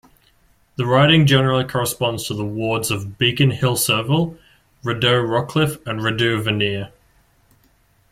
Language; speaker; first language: English; native; English